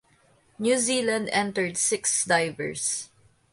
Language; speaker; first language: English; non-native, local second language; Filipino